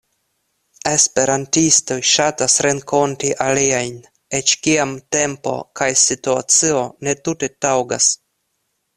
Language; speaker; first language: Esperanto; non-native, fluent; Russian